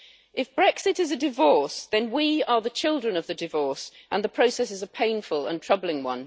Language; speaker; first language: English; native; English